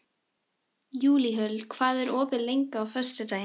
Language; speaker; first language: Icelandic; non-native, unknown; Filipino